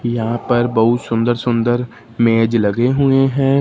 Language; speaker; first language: Hindi; non-native, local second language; Punjabi